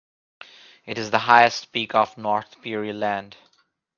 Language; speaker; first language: English; non-native, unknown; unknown